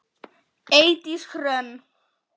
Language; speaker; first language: Icelandic; non-native, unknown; Polish